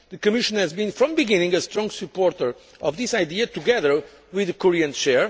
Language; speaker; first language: English; non-native, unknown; Portuguese